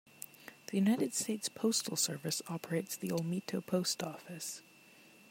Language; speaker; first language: English; non-native, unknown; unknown